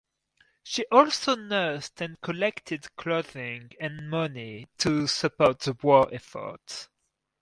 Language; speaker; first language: English; non-native, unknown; French